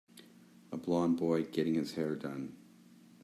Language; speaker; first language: English; native; English